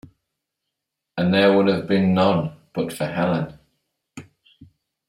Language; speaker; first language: English; native; English